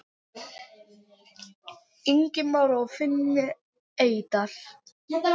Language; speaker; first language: Icelandic; non-native, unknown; English